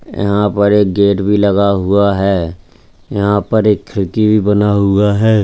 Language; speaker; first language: Hindi; native; Hindi